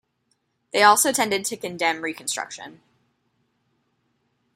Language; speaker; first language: English; native; English